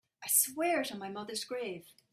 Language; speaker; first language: English; native; English